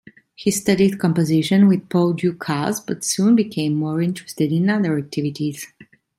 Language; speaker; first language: English; non-native, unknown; Italian